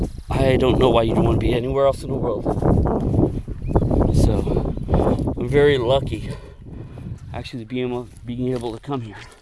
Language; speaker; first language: English; native; English